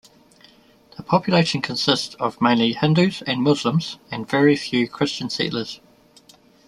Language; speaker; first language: English; native; English